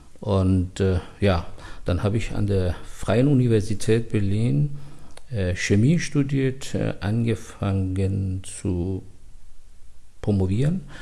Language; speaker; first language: German; non-native, fluent; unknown